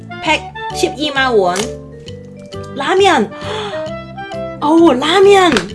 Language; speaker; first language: Korean; non-native, learner; English